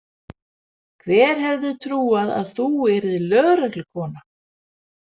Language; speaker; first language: Icelandic; non-native, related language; Danish